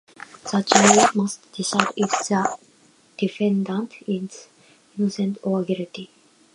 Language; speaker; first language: English; non-native, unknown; Japanese